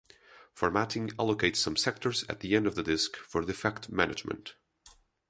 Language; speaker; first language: English; non-native, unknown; Portuguese